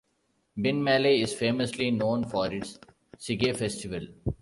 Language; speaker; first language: English; non-native, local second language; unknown